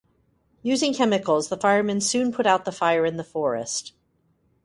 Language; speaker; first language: English; native; English